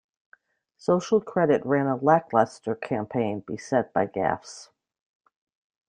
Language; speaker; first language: English; native; English